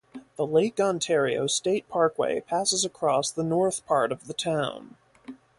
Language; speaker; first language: English; native; English